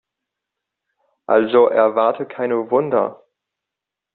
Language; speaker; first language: German; non-native, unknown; French